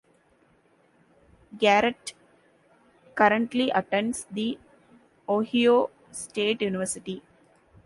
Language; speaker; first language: English; non-native, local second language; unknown